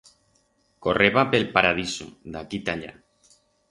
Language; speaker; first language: Aragonese; non-native, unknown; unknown